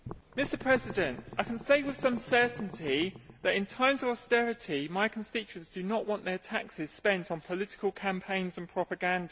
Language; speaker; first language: English; native; English